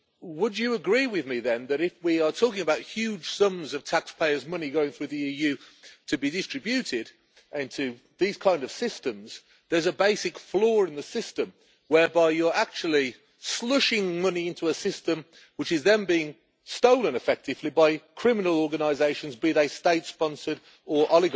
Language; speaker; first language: English; native; English